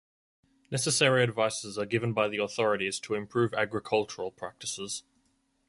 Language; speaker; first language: English; native; English